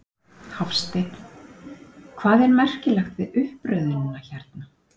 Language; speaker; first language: Icelandic; native; Icelandic